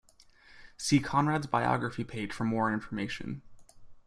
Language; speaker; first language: English; native; English